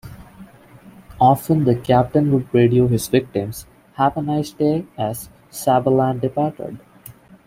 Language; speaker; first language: English; non-native, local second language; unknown